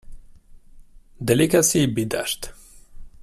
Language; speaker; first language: English; non-native, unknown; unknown